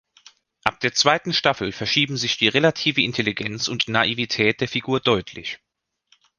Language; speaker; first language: German; native; German